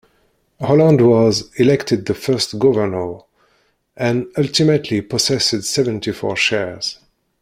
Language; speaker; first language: English; non-native, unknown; Kabyle